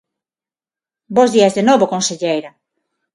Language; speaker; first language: Galician; non-native, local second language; Spanish